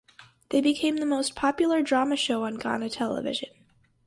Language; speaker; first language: English; native; English